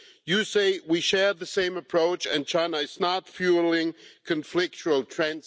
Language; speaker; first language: English; non-native, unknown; German